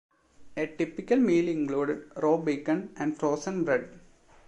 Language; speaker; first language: English; non-native, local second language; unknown